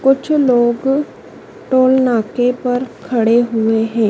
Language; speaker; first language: Hindi; native; Hindi